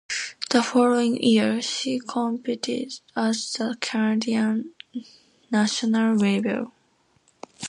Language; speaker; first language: English; non-native, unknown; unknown